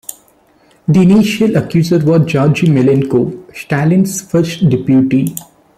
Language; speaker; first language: English; non-native, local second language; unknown